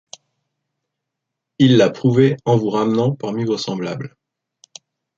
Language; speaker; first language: French; native; French